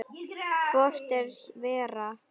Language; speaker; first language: Icelandic; native; Icelandic